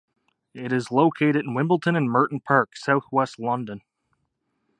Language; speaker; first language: English; native; English